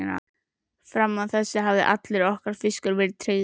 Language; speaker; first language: Icelandic; native; Icelandic